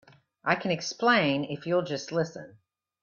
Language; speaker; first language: English; native; English